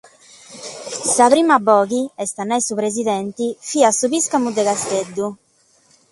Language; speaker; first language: Sardinian; non-native, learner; Catalan